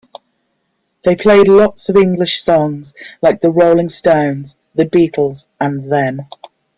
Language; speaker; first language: English; native; English